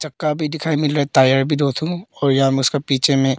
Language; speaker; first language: Hindi; early bilingual, other home language; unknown